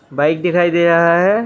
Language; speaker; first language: Hindi; non-native, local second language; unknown